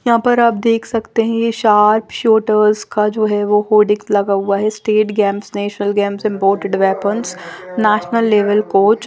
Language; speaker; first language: Hindi; non-native, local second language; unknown